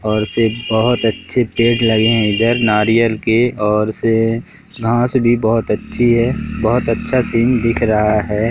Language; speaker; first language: Hindi; native; Hindi